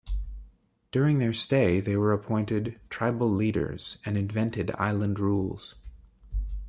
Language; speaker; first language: English; native; English